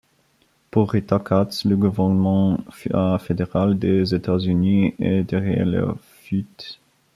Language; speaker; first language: French; non-native, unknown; Bulgarian